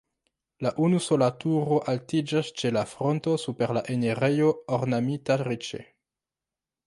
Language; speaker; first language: Esperanto; non-native, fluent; French